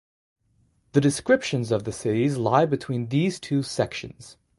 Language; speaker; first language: English; native; English